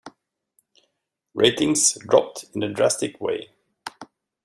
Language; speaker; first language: English; native; English